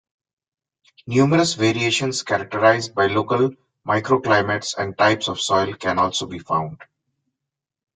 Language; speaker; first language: English; non-native, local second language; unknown